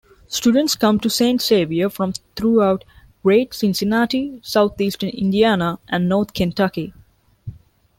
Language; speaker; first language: English; non-native, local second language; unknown